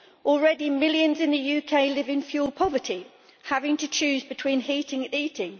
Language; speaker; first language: English; native; English